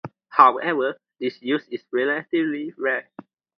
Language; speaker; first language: English; non-native, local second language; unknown